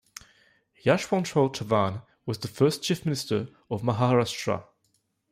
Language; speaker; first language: English; non-native, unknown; French